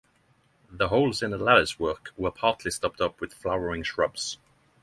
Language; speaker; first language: English; non-native, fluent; Norwegian